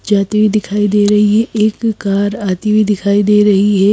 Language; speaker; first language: Hindi; native; Hindi